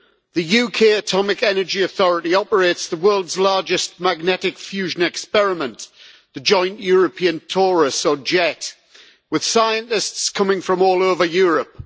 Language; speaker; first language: English; native; English